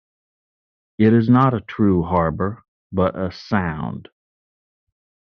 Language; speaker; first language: English; native; English